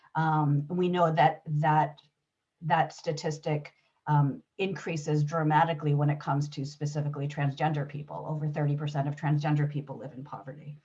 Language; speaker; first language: English; early bilingual, other home language; Hebrew